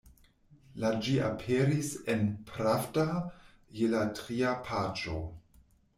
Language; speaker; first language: Esperanto; non-native, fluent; German